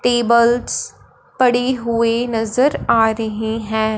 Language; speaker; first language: Hindi; non-native, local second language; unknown